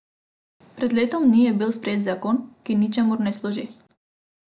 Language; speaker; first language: Slovenian; non-native, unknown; Macedonian